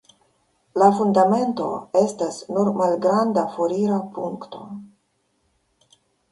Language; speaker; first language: Esperanto; non-native, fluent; Russian